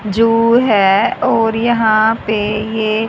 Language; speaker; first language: Hindi; native; Hindi